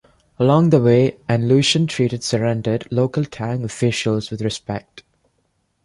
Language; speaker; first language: English; non-native, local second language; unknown